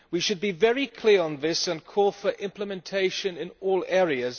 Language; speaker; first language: English; non-native, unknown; German